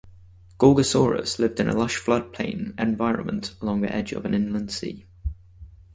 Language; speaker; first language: English; native; English